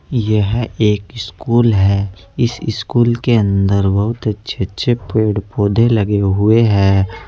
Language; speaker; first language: Hindi; native; Hindi